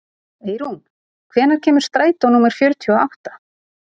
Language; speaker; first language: Icelandic; native; Icelandic